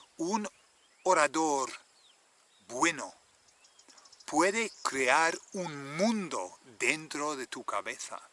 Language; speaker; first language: Spanish; non-native, fluent; English